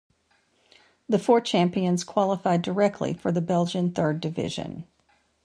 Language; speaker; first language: English; native; English